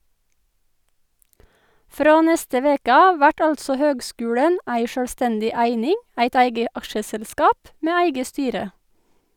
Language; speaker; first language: Norwegian; native; Norwegian